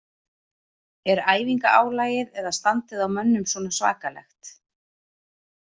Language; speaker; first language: Icelandic; native; Icelandic